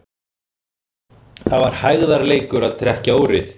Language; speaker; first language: Icelandic; native; Icelandic